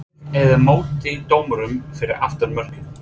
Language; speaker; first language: Icelandic; non-native, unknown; English